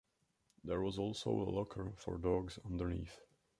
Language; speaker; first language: English; non-native, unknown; Czech